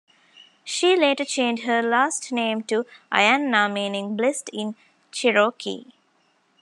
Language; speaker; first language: English; non-native, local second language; Tamil